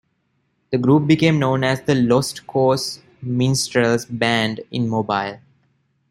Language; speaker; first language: English; non-native, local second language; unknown